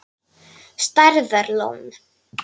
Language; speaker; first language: Icelandic; non-native, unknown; Polish